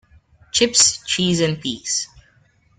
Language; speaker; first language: English; non-native, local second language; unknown